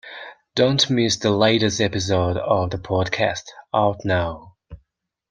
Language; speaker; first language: English; non-native, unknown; Mongolian